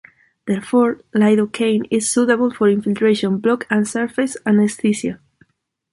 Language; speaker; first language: English; non-native, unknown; Spanish